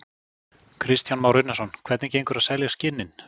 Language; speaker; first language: Icelandic; native; Icelandic